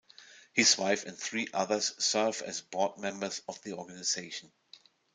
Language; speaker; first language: English; non-native, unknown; German